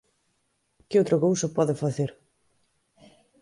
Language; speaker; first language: Galician; native; Galician